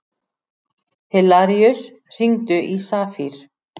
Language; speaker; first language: Icelandic; native; Icelandic